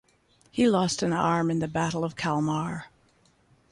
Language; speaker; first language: English; native; English